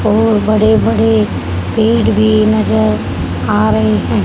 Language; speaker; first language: Hindi; native; Hindi